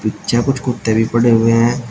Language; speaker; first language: Hindi; native; Hindi